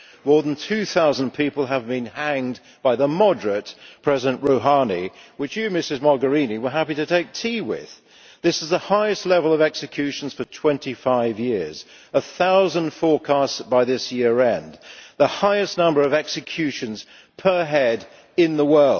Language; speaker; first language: English; native; English